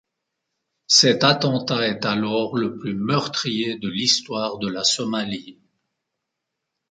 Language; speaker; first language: French; native; French